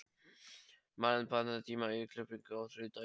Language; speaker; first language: Icelandic; non-native, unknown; Polish